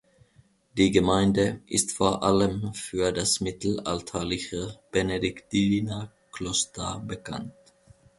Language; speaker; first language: German; non-native, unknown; Finnish